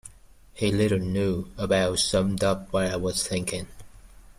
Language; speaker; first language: English; native; English